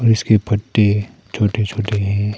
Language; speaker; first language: Hindi; non-native, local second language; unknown